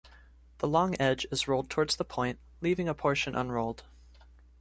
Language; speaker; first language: English; native; English